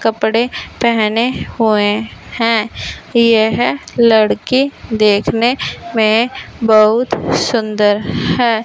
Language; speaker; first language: Hindi; non-native, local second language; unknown